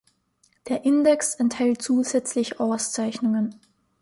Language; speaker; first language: German; native; German